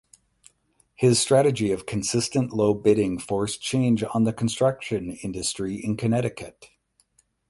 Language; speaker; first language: English; native; English